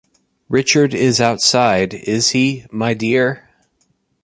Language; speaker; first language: English; native; English